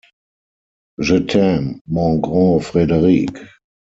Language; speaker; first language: French; non-native, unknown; German